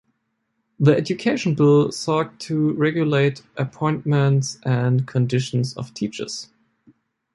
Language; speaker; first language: English; non-native, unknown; German